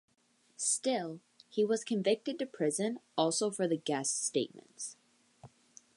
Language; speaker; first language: English; native; English